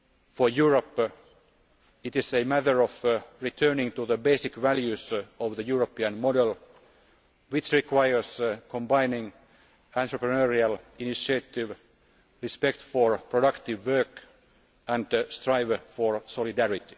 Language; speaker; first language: English; non-native, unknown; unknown